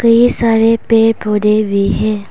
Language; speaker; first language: Hindi; non-native, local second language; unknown